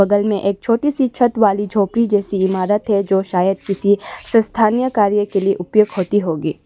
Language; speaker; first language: Hindi; non-native, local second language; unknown